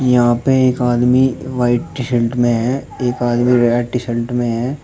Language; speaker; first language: Hindi; native; Hindi